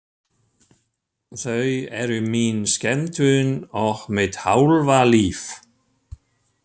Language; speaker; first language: Icelandic; non-native, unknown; German